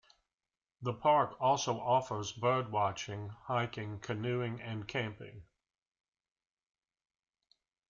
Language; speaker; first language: English; native; English